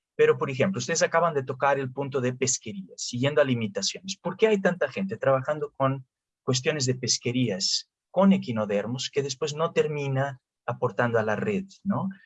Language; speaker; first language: Spanish; non-native, related language; Portuguese